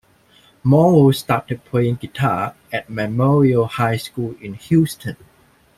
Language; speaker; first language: English; non-native, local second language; Cantonese